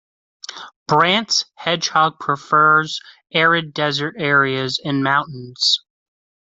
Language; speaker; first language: English; native; English